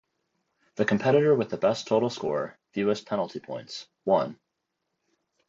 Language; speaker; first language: English; native; English